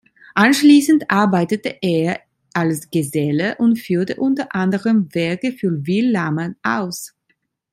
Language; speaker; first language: German; non-native, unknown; Italian